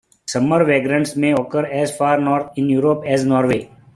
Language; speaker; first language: English; non-native, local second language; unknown